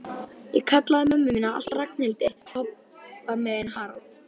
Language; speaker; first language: Icelandic; native; Icelandic